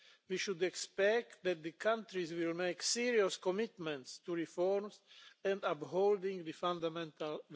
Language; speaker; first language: English; non-native, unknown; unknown